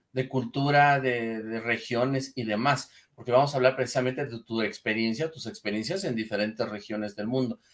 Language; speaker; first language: Spanish; native; Spanish